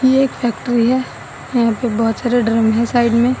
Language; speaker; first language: Hindi; non-native, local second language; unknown